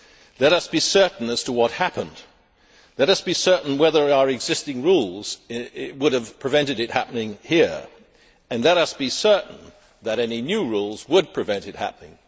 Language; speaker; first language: English; native; English